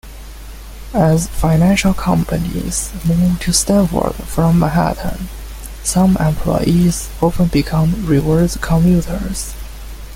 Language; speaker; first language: English; non-native, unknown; Chinese